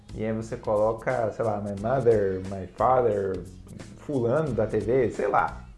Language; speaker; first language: Portuguese; native; Portuguese